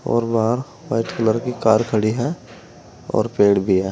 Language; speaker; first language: Hindi; native; Hindi